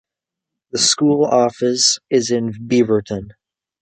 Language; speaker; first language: English; native; English